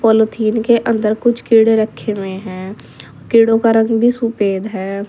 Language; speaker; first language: Hindi; native; Hindi